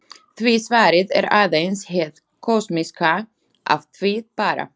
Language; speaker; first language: Icelandic; non-native, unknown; Slovak